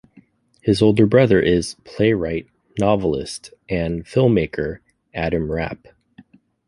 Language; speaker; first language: English; native; English